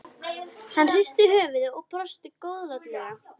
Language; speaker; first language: Icelandic; native; Icelandic